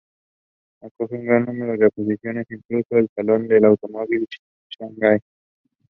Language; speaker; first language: English; non-native, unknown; Spanish